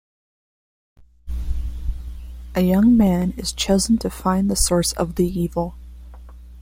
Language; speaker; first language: English; non-native, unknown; Spanish